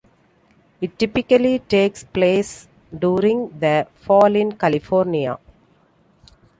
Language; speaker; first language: English; non-native, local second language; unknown